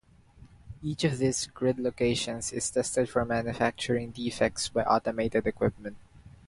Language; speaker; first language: English; non-native, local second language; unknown